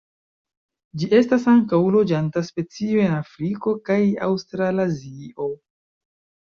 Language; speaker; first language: Esperanto; non-native, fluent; Chinese